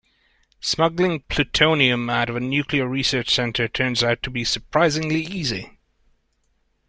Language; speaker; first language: English; non-native, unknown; Hungarian